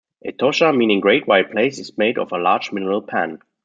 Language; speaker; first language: English; non-native, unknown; German